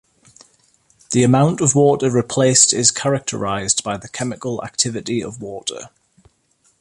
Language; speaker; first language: English; native; English